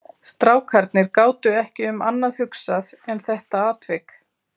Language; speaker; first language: Icelandic; native; Icelandic